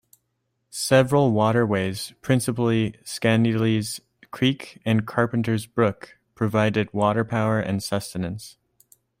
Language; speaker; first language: English; native; English